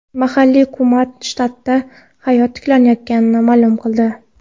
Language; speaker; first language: Uzbek; non-native, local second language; Kara-Kalpak